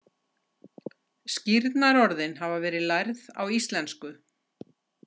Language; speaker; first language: Icelandic; native; Icelandic